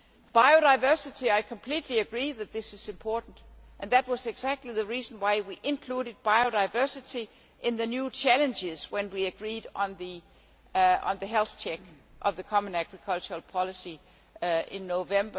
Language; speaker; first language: English; non-native, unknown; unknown